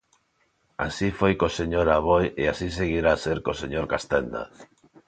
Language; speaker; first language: Galician; non-native, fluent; Spanish